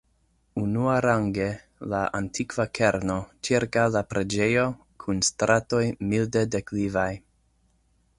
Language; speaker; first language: Esperanto; non-native, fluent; English